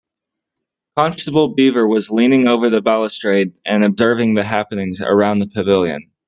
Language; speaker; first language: English; native; English